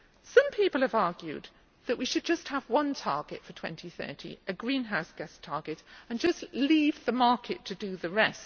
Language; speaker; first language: English; native; English